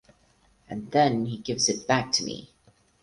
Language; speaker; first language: English; non-native, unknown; Portuguese